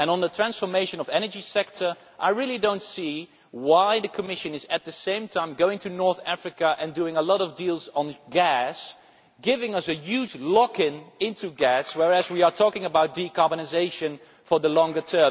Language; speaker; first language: English; non-native, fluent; Dutch